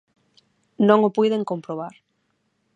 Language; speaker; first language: Galician; non-native, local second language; Spanish